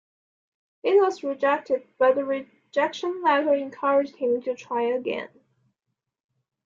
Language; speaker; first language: English; non-native, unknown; Chinese